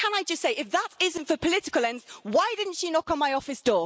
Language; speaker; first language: English; native; English